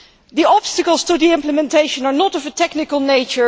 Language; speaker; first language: English; non-native, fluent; Dutch